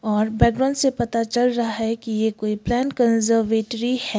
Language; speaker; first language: Hindi; non-native, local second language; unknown